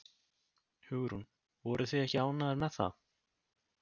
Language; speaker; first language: Icelandic; native; Icelandic